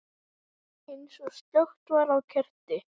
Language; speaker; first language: Icelandic; native; Icelandic